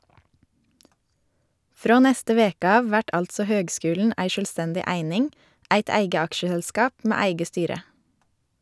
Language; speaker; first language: Norwegian; native; Norwegian